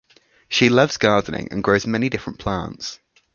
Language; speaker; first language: English; native; English